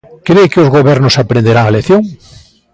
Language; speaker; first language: Galician; native; Galician